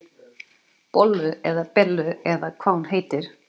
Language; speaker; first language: Icelandic; non-native, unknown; Portuguese